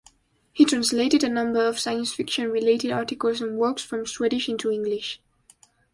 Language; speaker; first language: English; non-native, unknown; Spanish